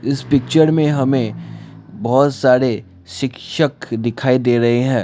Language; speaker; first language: Hindi; non-native, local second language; Assamese